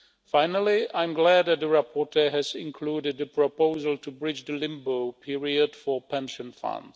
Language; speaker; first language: English; non-native, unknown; Czech